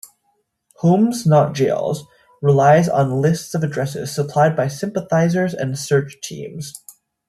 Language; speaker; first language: English; native; English